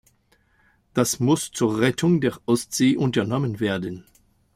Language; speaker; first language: German; non-native, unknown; French